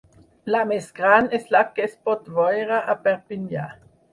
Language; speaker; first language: Catalan; non-native, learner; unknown